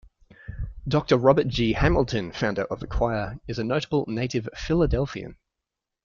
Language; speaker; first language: English; native; English